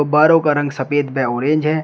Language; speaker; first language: Hindi; native; Hindi